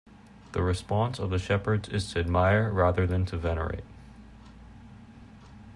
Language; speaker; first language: English; native; English